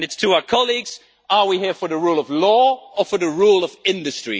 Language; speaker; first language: English; non-native, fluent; Dutch